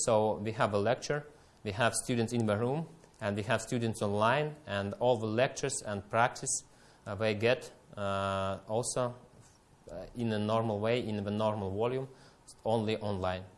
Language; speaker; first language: English; non-native, fluent; Russian